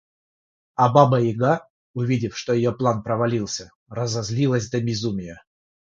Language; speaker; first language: Russian; non-native, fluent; Georgian